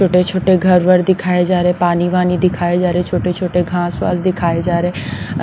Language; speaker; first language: Hindi; non-native, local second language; Punjabi